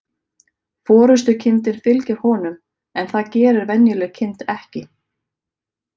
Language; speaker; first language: Icelandic; native; Icelandic